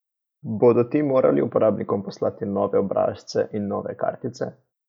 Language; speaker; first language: Slovenian; native; Slovenian